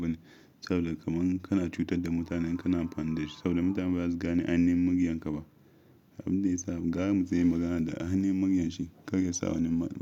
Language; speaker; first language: Hausa; non-native, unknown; Yoruba